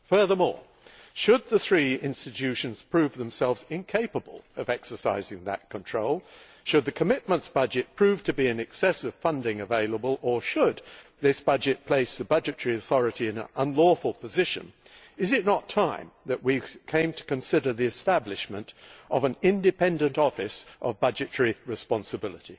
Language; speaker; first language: English; native; English